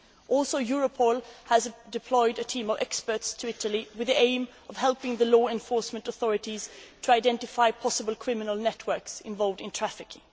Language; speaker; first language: English; non-native, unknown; Swedish